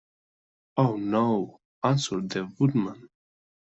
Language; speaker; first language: English; non-native, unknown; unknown